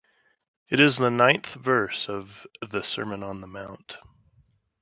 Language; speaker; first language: English; native; English